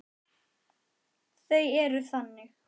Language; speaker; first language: Icelandic; native; Icelandic